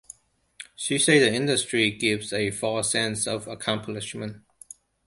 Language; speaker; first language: English; non-native, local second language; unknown